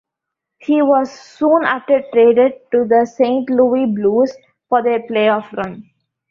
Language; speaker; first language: English; non-native, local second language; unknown